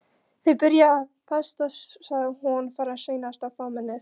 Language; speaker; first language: Icelandic; non-native, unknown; Polish